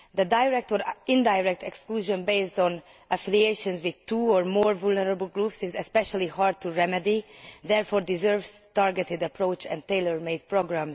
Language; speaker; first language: English; non-native, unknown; Hungarian